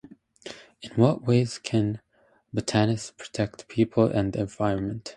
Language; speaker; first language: English; native; English